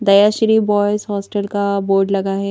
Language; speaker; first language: Hindi; native; Hindi